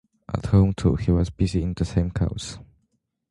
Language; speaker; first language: English; non-native, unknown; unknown